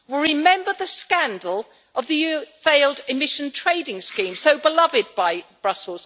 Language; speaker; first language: English; native; English